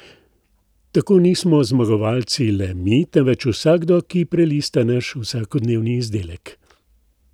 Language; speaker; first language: Slovenian; native; Slovenian